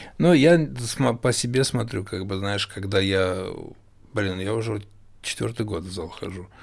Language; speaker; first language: Russian; native; Russian